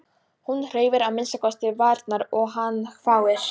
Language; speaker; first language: Icelandic; non-native, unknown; Polish